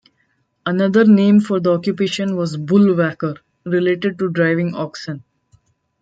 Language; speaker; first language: English; non-native, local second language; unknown